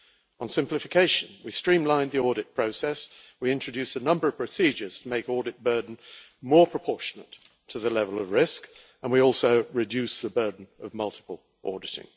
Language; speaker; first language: English; native; English